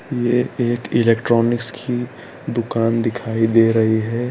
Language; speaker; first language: Hindi; non-native, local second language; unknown